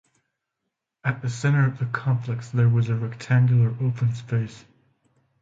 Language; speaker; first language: English; non-native, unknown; Finnish